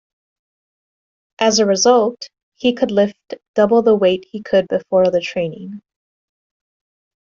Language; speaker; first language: English; native; English